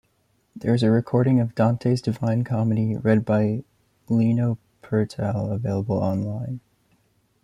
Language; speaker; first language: English; native; English